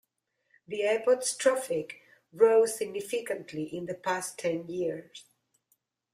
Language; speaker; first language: English; non-native, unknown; Spanish